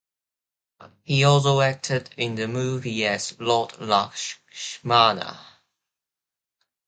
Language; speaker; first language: English; non-native, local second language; Cantonese